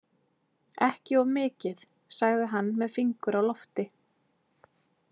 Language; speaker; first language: Icelandic; native; Icelandic